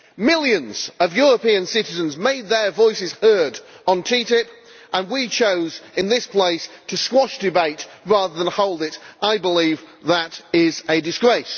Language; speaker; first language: English; native; English